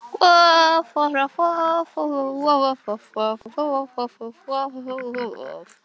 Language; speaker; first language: Icelandic; non-native, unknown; English